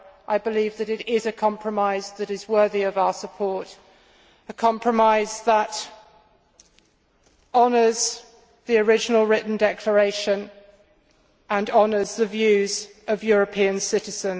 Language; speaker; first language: English; native; English